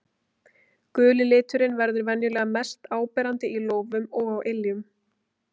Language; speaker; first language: Icelandic; native; Icelandic